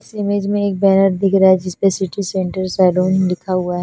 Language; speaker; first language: Hindi; non-native, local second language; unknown